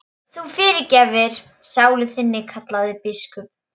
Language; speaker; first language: Icelandic; non-native, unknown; Polish